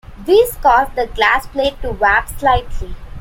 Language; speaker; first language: English; non-native, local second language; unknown